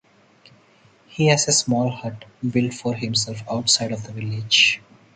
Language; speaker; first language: English; non-native, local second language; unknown